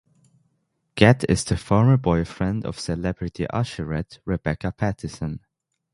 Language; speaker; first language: English; non-native, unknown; German